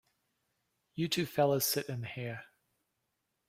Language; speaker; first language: English; native; English